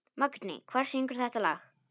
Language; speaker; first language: Icelandic; non-native, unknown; Polish